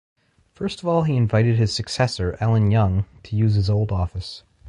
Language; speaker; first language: English; native; English